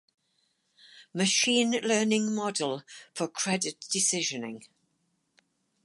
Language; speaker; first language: English; native; English